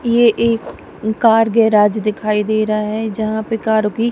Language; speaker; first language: Hindi; non-native, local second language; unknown